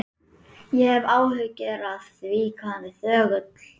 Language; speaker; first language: Icelandic; native; Icelandic